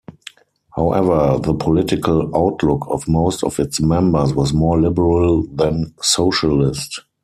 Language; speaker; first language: English; non-native, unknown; German